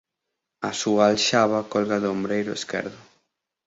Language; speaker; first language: Galician; native; Galician